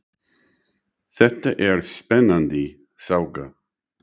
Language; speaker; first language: Icelandic; non-native, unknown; English